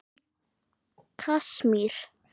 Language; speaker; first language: Icelandic; native; Icelandic